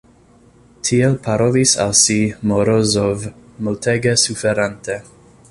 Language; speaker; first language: Esperanto; non-native, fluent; English